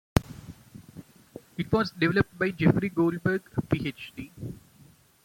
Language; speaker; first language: English; non-native, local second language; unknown